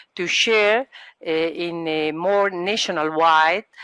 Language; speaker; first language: English; non-native, learner; Italian